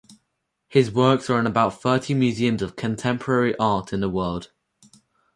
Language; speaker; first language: English; native; English